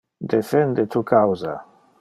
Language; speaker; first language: Interlingua; non-native, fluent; Dutch